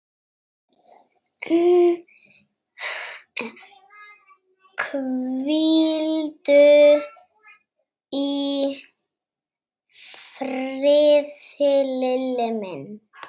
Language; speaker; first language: Icelandic; native; Icelandic